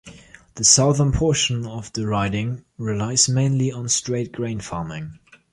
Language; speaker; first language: English; non-native, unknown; German